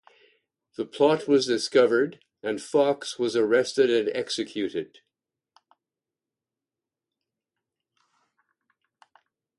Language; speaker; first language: English; native; English